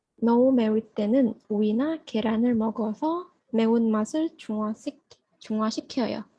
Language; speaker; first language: Korean; non-native, learner; Malay